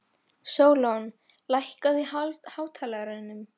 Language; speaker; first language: Icelandic; non-native, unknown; Polish